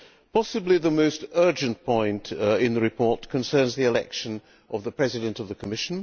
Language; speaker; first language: English; non-native, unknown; Hungarian